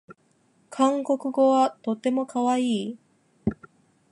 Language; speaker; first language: Japanese; non-native, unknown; Chinese